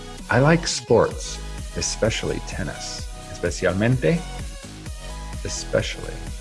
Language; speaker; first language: English; native; English